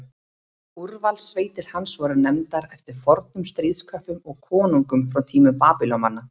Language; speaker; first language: Icelandic; native; Icelandic